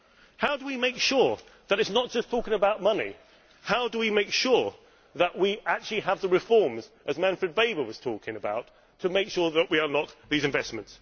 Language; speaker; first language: English; native; English